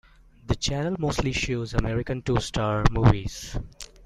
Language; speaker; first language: English; non-native, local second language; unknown